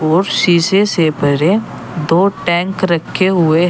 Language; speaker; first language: Hindi; native; Hindi